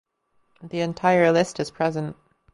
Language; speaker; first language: English; native; English